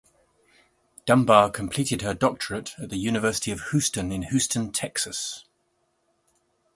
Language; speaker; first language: English; native; English